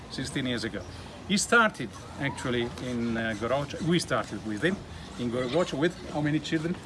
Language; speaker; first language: English; non-native, fluent; Italian